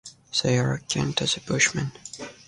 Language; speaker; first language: English; native; English